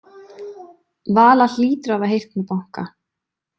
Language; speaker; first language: Icelandic; native; Icelandic